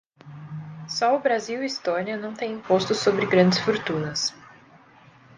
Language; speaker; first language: Portuguese; native; Portuguese